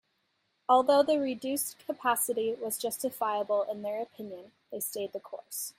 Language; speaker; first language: English; native; English